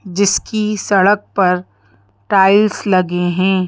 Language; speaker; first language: Hindi; native; Hindi